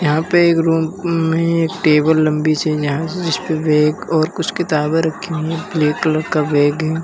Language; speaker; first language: Hindi; native; Hindi